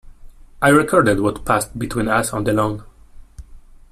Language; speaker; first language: English; non-native, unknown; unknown